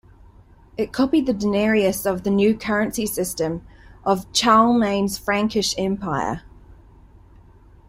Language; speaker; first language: English; native; English